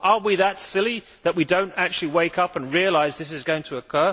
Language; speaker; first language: English; native; English